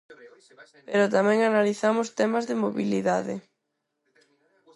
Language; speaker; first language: Galician; non-native, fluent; Spanish